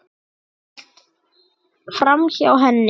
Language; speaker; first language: Icelandic; native; Icelandic